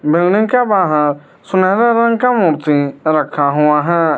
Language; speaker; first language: Hindi; non-native, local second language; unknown